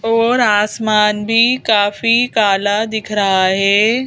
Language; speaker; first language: Hindi; native; Hindi